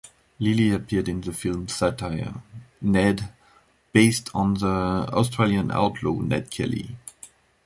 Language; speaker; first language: English; non-native, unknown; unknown